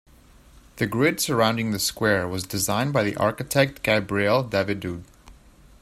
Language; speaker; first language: English; native; English